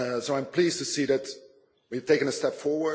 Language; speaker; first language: English; non-native, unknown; Dutch